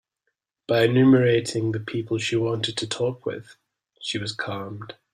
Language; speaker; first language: English; native; English